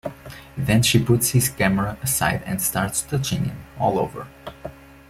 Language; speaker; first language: English; non-native, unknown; Portuguese